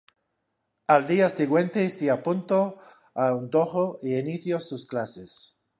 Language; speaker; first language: Spanish; non-native, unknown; English